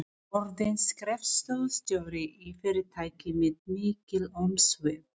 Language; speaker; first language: Icelandic; non-native, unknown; Filipino